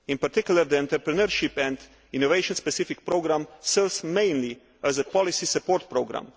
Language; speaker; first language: English; non-native, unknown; Slovenian